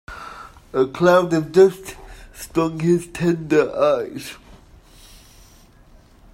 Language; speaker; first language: English; native; English